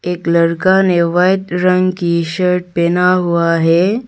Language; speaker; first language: Hindi; early bilingual, other home language; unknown